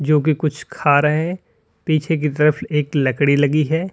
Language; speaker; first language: Hindi; native; Hindi